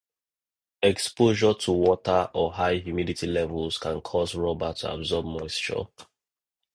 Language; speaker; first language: English; non-native, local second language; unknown